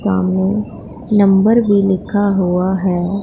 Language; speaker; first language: Hindi; non-native, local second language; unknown